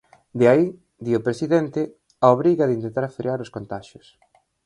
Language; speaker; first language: Galician; native; Galician